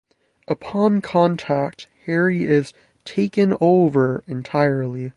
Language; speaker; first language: English; native; English